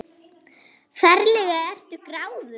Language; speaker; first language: Icelandic; non-native, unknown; German